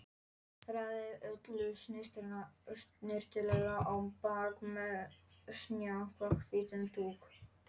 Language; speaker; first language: Icelandic; non-native, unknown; Polish